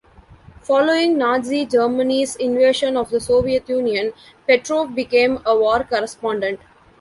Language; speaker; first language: English; non-native, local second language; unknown